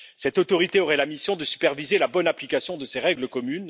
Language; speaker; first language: French; native; French